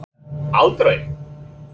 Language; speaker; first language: Icelandic; non-native, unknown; English